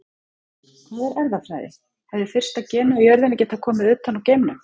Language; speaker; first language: Icelandic; native; Icelandic